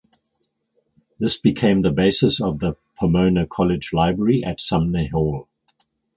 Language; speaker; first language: English; native; English